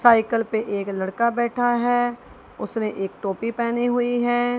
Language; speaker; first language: Hindi; non-native, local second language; Punjabi